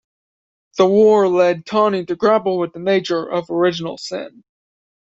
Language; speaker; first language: English; native; English